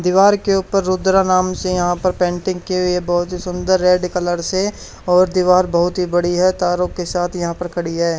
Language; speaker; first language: Hindi; native; Hindi